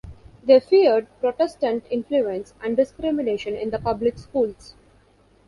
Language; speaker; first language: English; non-native, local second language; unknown